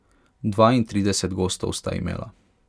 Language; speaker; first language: Slovenian; non-native, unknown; Hungarian